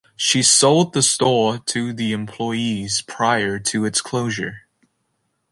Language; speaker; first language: English; native; English